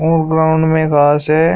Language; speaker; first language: Hindi; native; Hindi